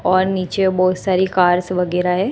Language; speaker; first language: Hindi; non-native, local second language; Gujarati